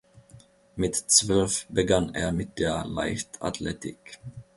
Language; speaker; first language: German; non-native, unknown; Finnish